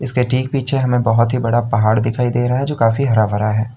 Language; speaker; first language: Hindi; native; Hindi